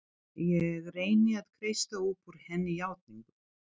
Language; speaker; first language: Icelandic; non-native, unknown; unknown